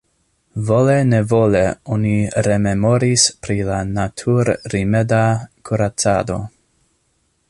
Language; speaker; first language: Esperanto; non-native, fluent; English